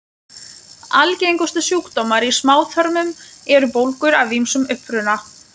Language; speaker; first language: Icelandic; non-native, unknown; Lithuanian